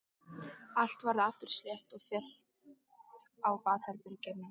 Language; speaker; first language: Icelandic; native; Icelandic